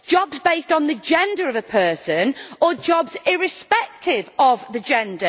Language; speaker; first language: English; native; English